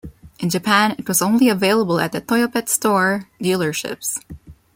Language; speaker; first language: English; non-native, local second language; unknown